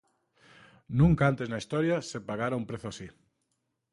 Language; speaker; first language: Galician; native; Galician